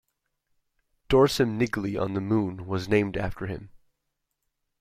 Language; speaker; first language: English; native; English